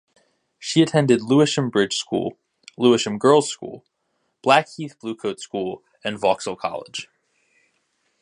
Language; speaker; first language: English; native; English